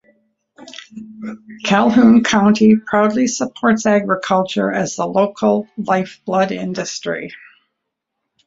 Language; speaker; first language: English; native; English